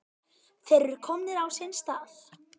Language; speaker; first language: Icelandic; native; Icelandic